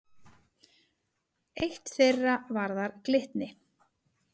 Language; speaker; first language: Icelandic; native; Icelandic